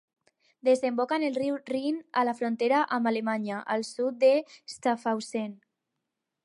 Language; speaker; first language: Catalan; non-native, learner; Spanish